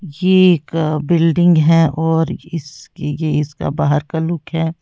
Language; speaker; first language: Hindi; native; Hindi